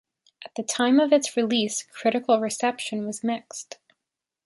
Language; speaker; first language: English; native; English